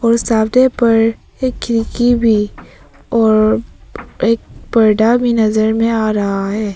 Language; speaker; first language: Hindi; non-native, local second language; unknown